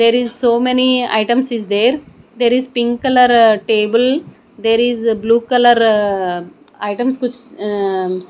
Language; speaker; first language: English; non-native, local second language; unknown